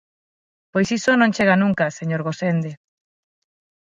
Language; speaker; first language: Galician; non-native, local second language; Spanish